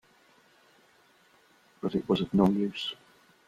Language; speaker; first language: English; non-native, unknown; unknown